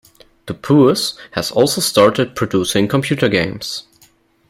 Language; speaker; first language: English; non-native, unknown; German